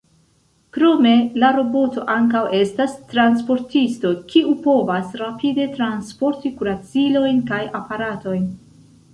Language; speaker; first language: Esperanto; non-native, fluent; Central Kurdish